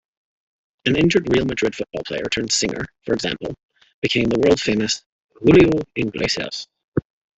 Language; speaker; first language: English; native; English